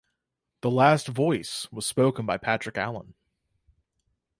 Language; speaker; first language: English; native; English